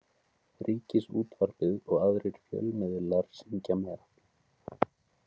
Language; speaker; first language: Icelandic; native; Icelandic